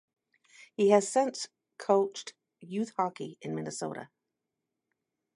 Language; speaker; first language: English; native; English